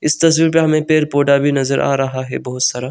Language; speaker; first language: Hindi; non-native, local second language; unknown